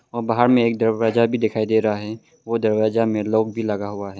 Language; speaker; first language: Hindi; early bilingual, other home language; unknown